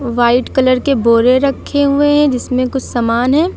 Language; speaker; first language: Hindi; native; Hindi